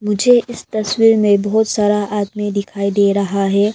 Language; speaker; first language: Hindi; non-native, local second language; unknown